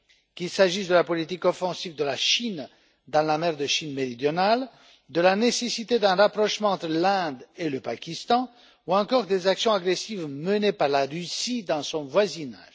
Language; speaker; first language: French; non-native, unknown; Romanian